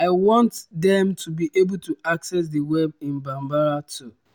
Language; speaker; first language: English; non-native, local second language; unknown